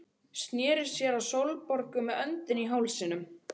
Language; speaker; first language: Icelandic; native; Icelandic